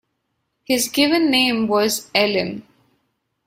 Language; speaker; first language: English; non-native, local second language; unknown